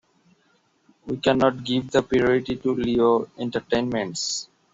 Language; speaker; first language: English; non-native, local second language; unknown